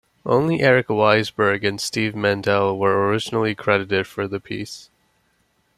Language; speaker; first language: English; native; English